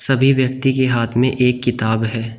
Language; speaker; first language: Hindi; native; Hindi